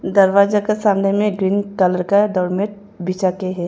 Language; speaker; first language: Hindi; non-native, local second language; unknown